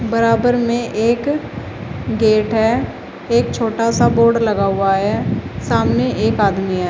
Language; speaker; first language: Hindi; native; Hindi